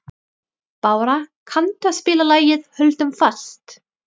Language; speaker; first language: Icelandic; non-native, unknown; Thai